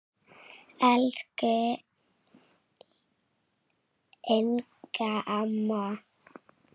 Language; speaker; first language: Icelandic; native; Icelandic